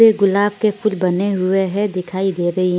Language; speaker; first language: Hindi; non-native, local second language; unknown